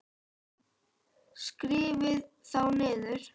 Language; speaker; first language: Icelandic; native; Icelandic